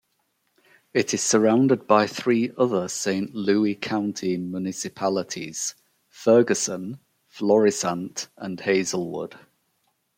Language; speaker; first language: English; native; English